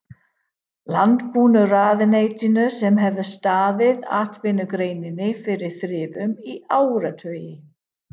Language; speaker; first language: Icelandic; non-native, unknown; English